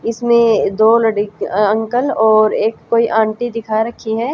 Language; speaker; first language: Hindi; native; Hindi